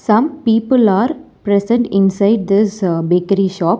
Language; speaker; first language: English; non-native, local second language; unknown